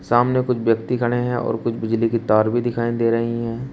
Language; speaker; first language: Hindi; native; Hindi